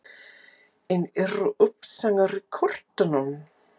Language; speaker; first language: Icelandic; non-native, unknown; English